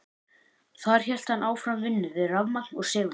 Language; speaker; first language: Icelandic; native; Icelandic